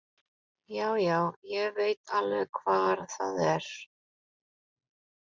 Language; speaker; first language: Icelandic; non-native, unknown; Polish